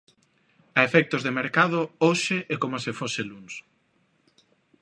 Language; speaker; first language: Galician; non-native, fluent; Spanish